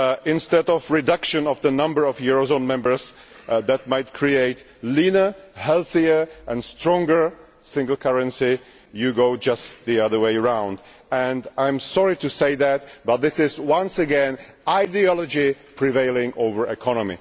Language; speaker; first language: English; non-native, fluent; Czech